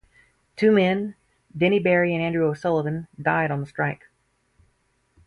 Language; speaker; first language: English; native; English